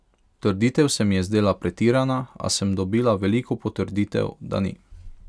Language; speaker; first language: Slovenian; non-native, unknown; Hungarian